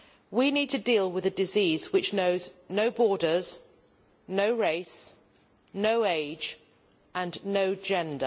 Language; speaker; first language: English; native; English